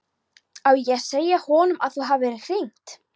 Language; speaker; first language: Icelandic; non-native, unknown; Polish